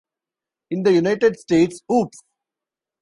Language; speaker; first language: English; non-native, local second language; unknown